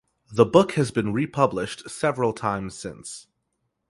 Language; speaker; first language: English; native; English